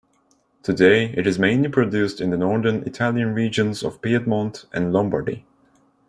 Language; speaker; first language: English; non-native, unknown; Turkish